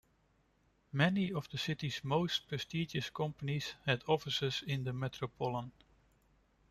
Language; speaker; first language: English; non-native, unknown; Dutch